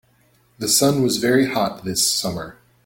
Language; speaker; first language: English; native; English